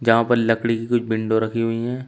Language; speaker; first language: Hindi; native; Hindi